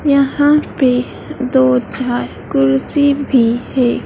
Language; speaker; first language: Hindi; native; Hindi